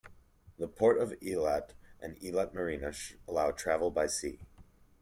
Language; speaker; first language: English; native; English